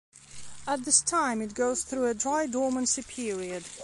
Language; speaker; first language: English; non-native, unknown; Belarusian